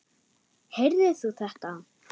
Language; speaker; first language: Icelandic; non-native, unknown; German